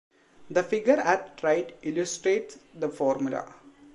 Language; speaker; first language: English; non-native, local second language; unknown